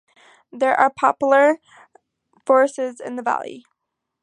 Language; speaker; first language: English; native; English